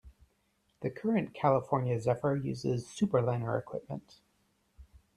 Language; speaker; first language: English; native; English